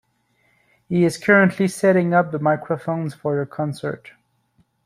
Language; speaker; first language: English; native; English